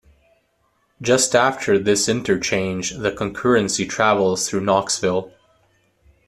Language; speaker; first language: English; native; English